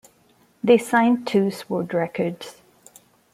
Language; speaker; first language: English; non-native, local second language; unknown